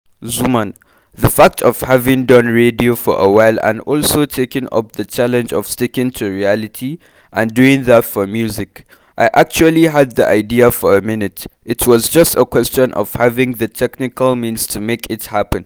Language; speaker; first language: English; non-native, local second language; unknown